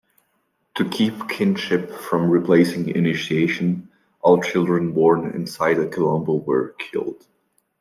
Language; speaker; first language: English; non-native, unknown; French